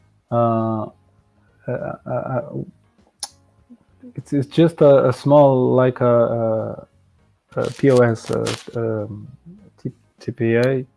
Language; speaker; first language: English; non-native, fluent; Portuguese